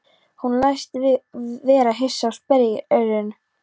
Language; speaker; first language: Icelandic; non-native, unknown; Polish